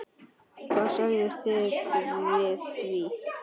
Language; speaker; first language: Icelandic; native; Icelandic